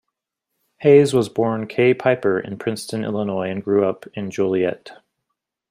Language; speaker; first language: English; native; English